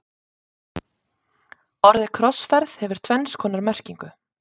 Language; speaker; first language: Icelandic; native; Icelandic